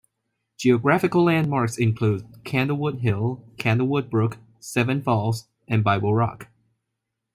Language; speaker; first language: English; non-native, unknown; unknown